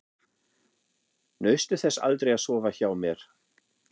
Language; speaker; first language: Icelandic; non-native, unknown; German